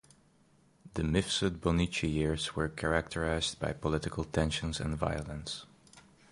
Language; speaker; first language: English; native; English